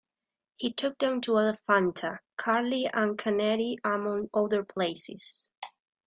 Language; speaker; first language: English; non-native, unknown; Spanish